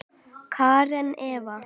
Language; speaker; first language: Icelandic; native; Icelandic